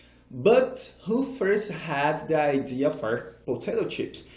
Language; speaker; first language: English; non-native, fluent; Portuguese